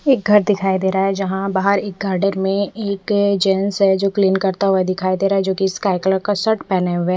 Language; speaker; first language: Hindi; non-native, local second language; Punjabi